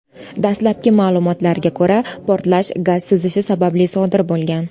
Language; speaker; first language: Uzbek; native; Uzbek